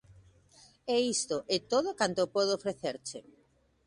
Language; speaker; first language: Galician; native; Galician